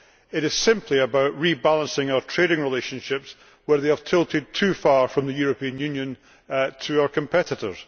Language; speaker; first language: English; native; English